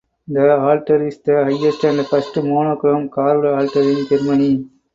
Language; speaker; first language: English; non-native, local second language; Tamil